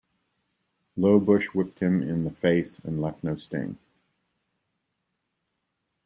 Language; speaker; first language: English; native; English